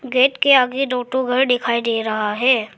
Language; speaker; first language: Hindi; non-native, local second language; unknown